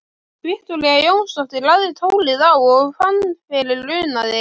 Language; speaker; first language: Icelandic; native; Icelandic